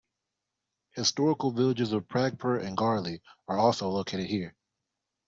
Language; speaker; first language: English; non-native, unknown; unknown